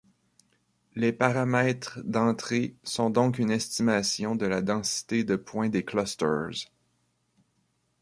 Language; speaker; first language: French; native; French